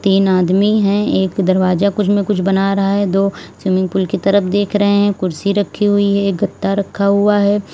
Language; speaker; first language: Hindi; native; Hindi